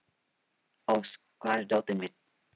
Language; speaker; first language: Icelandic; non-native, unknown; Filipino